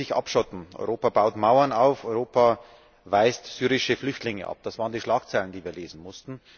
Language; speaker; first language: German; native; German